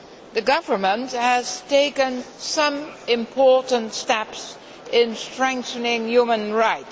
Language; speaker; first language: English; non-native, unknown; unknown